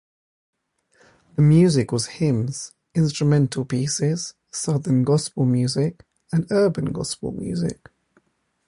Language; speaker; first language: English; native; English